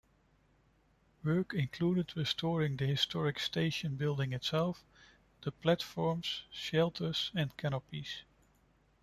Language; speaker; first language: English; non-native, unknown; Dutch